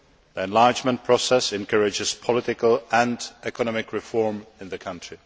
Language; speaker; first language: English; non-native, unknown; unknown